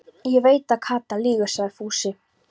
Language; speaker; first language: Icelandic; non-native, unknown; Polish